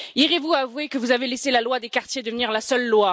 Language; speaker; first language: French; native; French